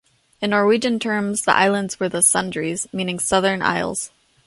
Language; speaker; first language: English; native; English